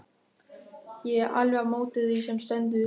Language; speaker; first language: Icelandic; non-native, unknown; German